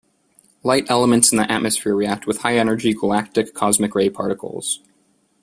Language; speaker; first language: English; native; English